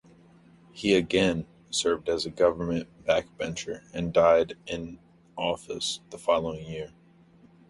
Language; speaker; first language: English; native; English